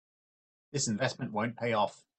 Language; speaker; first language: English; native; English